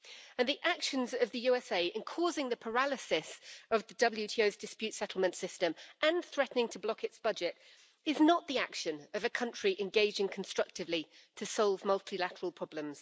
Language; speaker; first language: English; native; English